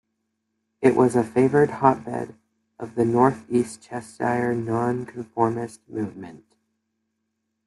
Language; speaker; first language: English; native; English